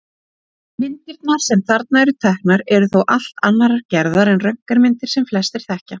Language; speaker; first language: Icelandic; native; Icelandic